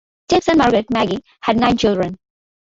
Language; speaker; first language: English; non-native, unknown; Bangla